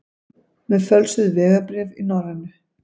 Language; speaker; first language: Icelandic; native; Icelandic